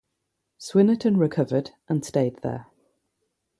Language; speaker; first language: English; native; English